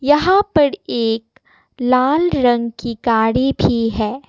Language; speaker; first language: Hindi; non-native, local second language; Assamese